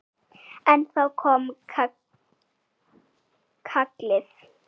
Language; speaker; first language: Icelandic; native; Icelandic